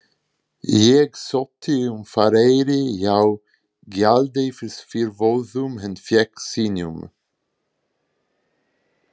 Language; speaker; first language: Icelandic; non-native, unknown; Italian